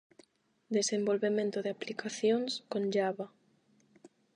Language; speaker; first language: Galician; non-native, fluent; Spanish